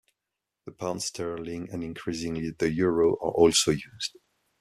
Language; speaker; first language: English; non-native, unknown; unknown